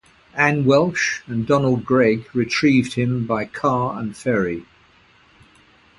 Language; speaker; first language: English; native; English